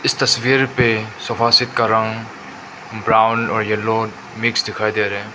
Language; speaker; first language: Hindi; non-native, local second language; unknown